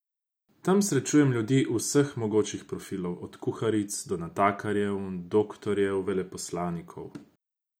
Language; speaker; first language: Slovenian; non-native, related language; Croatian